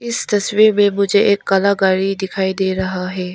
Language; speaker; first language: Hindi; early bilingual, other home language; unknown